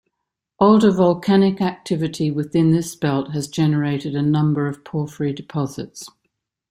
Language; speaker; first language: English; native; English